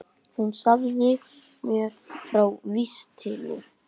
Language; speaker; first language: Icelandic; native; Icelandic